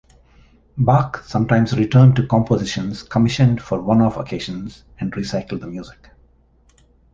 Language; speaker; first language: English; native; English